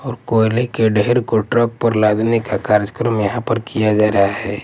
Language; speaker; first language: Hindi; non-native, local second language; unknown